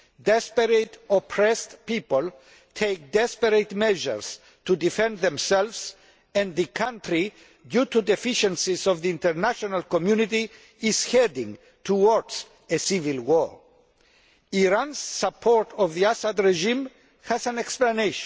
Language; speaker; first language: English; non-native, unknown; Greek